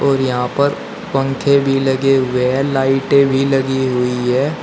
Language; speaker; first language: Hindi; native; Hindi